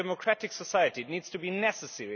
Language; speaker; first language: English; non-native, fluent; German